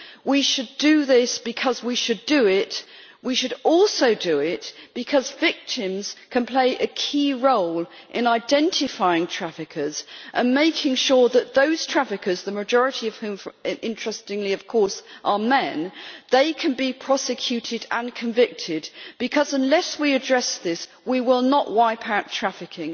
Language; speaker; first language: English; native; English